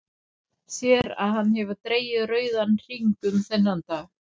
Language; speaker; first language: Icelandic; non-native, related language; Danish